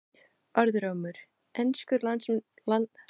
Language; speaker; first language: Icelandic; non-native, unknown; Portuguese